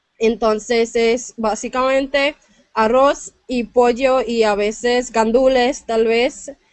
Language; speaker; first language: Spanish; non-native, fluent; English